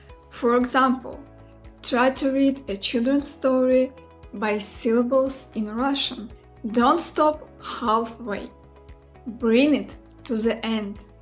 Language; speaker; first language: English; non-native, fluent; Russian